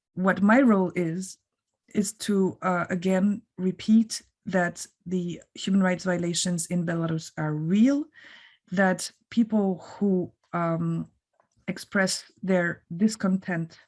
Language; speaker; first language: English; non-native, fluent; French